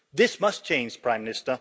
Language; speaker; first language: English; non-native, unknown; Danish